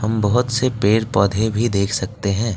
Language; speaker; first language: Hindi; non-native, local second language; Assamese